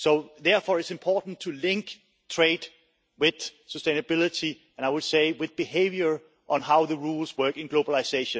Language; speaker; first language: English; non-native, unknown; Danish